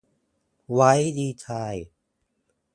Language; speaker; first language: English; non-native, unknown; Thai